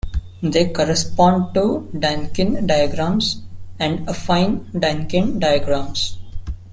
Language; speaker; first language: English; non-native, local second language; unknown